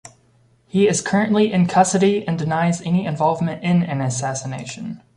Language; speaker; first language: English; native; English